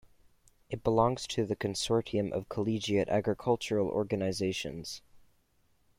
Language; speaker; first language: English; native; English